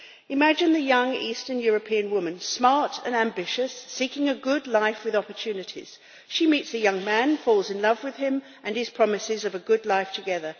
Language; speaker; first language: English; native; English